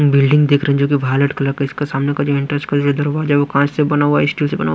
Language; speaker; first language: Hindi; non-native, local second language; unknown